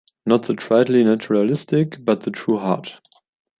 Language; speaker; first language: English; non-native, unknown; German